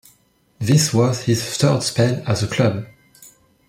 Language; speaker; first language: English; non-native, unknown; French